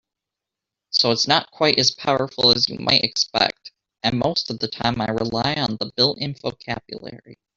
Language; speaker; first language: English; native; English